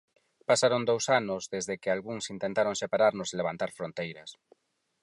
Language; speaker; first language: Galician; non-native, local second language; Spanish